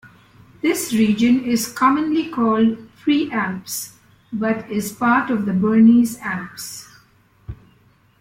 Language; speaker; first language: English; non-native, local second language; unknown